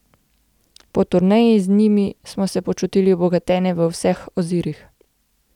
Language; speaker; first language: Slovenian; native; Slovenian